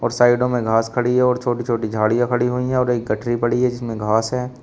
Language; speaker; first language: Hindi; native; Hindi